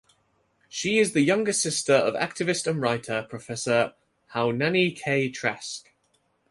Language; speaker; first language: English; native; English